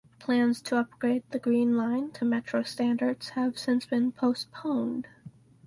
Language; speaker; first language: English; native; English